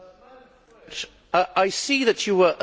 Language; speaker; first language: English; native; English